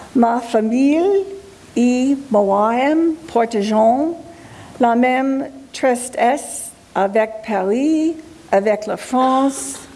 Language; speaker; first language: French; non-native, learner; English